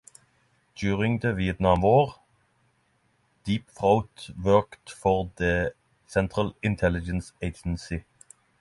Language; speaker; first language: English; non-native, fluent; Norwegian